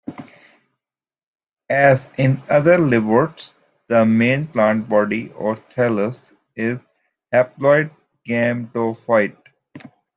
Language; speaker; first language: English; native; English